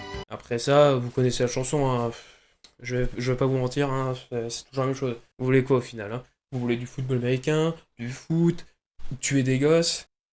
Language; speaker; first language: French; native; French